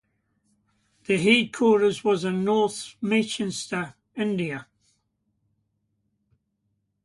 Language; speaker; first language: English; native; English